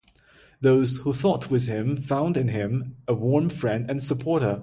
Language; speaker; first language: English; non-native, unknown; Chinese